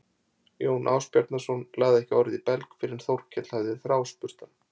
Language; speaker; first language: Icelandic; native; Icelandic